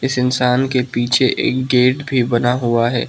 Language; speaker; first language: Hindi; non-native, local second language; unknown